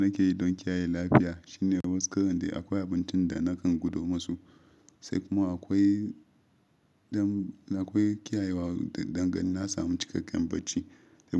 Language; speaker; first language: Hausa; non-native, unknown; Yoruba